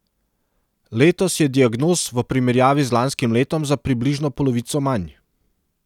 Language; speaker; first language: Slovenian; non-native, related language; Serbian